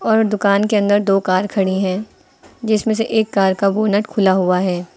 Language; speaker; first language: Hindi; native; Hindi